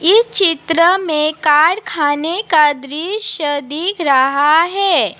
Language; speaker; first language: Hindi; non-native, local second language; Assamese